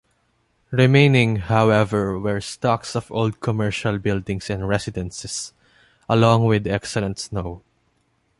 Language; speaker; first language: English; non-native, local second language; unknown